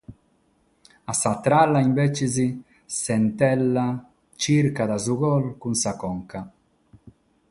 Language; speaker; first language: Sardinian; non-native, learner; Catalan